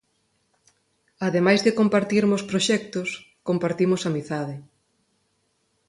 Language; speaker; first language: Galician; non-native, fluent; Spanish